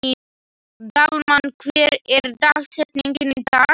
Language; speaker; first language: Icelandic; non-native, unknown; Slovak